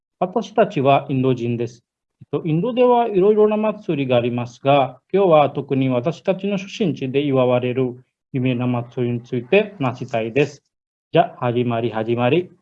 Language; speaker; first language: Japanese; non-native, learner; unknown